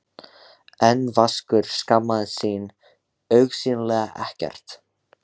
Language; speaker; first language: Icelandic; native; Icelandic